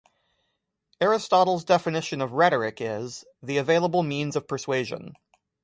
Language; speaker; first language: English; native; English